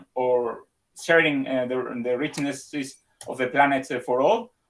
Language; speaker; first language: English; non-native, fluent; Spanish